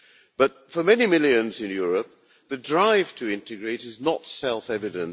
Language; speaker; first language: English; non-native, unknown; Hungarian